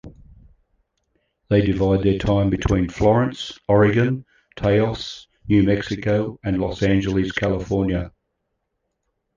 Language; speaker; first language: English; native; English